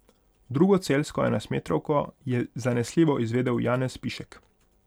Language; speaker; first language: Slovenian; non-native, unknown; Hungarian